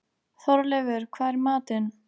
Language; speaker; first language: Icelandic; native; Icelandic